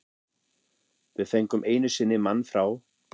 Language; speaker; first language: Icelandic; non-native, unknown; German